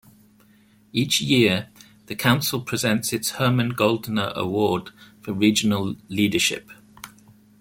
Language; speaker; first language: English; native; English